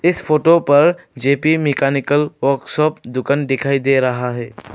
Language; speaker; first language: Hindi; early bilingual, other home language; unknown